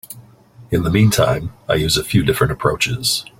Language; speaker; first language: English; native; English